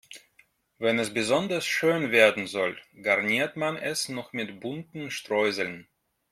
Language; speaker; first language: German; non-native, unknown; Russian